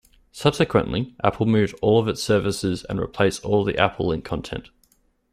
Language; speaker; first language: English; native; English